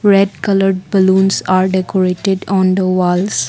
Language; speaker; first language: English; non-native, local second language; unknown